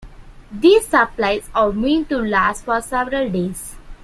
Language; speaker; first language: English; non-native, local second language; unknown